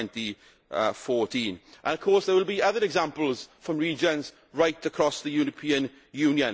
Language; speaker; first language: English; native; English